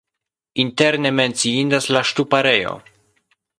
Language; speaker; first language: Esperanto; non-native, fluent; Polish